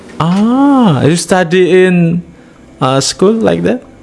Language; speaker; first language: English; non-native, learner; Indonesian